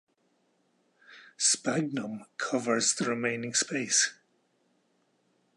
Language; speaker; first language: English; native; English